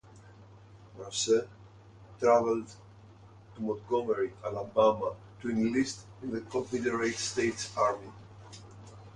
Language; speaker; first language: English; native; English